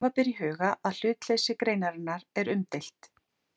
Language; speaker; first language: Icelandic; native; Icelandic